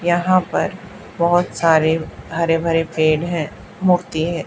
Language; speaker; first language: Hindi; native; Hindi